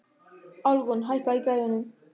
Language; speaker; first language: Icelandic; non-native, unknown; German